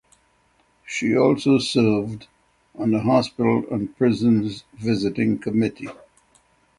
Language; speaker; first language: English; native; English